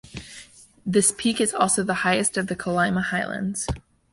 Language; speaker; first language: English; native; English